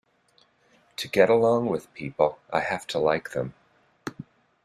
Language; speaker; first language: English; native; English